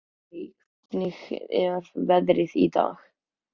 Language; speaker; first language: Icelandic; native; Icelandic